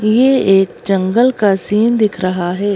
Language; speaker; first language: Hindi; native; Hindi